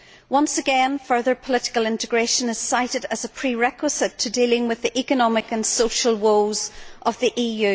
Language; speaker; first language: English; native; English